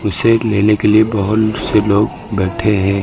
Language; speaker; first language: Hindi; native; Hindi